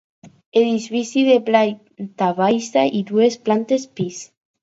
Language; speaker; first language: Catalan; non-native, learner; Spanish